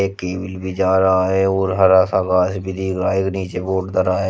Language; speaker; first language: Hindi; native; Hindi